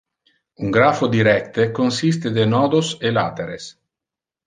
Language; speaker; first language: Interlingua; non-native, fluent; Italian